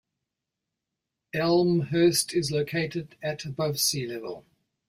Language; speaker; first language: English; native; English